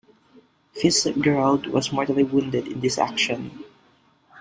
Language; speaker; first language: English; non-native, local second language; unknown